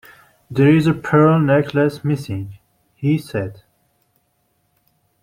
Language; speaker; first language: English; non-native, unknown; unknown